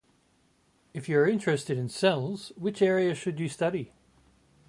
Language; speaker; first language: English; native; English